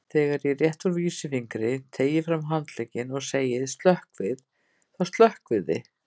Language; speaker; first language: Icelandic; native; Icelandic